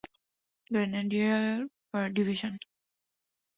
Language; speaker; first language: English; non-native, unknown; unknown